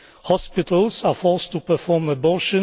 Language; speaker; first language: English; non-native, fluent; Polish